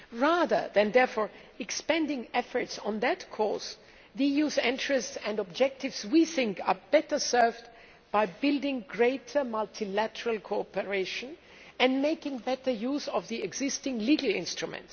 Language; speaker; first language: English; non-native, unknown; German